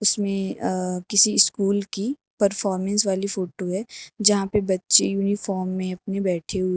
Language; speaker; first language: Hindi; native; Hindi